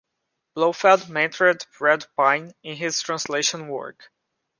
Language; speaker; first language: English; non-native, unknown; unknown